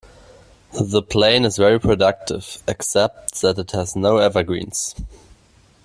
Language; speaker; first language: English; non-native, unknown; German